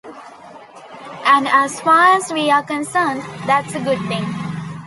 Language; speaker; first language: English; non-native, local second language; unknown